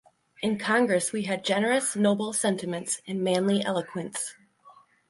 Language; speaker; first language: English; native; English